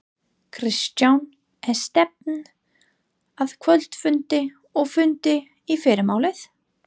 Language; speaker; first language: Icelandic; non-native, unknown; English